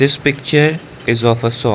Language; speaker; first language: English; non-native, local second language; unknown